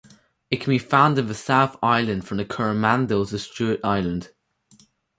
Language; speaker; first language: English; native; English